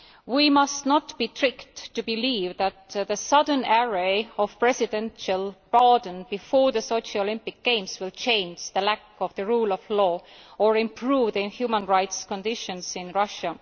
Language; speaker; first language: English; non-native, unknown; Estonian